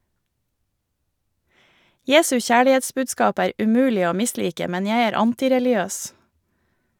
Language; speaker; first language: Norwegian; native; Norwegian